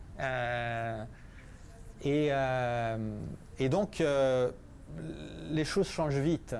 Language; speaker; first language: French; non-native, fluent; Italian